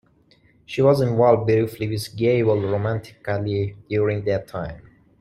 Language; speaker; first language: English; non-native, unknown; Persian